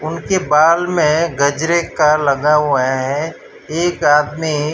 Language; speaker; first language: Hindi; non-native, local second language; Gujarati